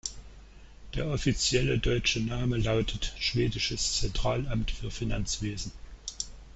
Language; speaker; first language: German; native; German